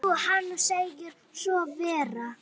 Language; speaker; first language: Icelandic; native; Icelandic